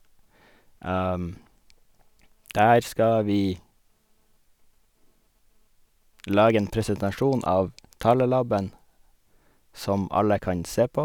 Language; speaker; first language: Norwegian; native; Norwegian